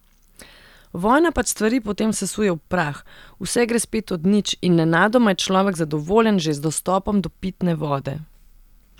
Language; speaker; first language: Slovenian; non-native, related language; Serbian